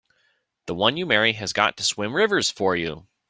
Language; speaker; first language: English; native; English